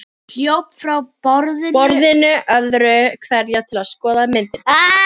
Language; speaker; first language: Icelandic; non-native, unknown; Filipino